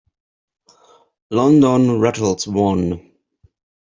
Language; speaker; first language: English; native; English